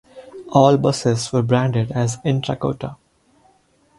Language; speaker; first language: English; non-native, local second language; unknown